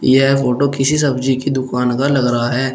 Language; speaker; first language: Hindi; native; Hindi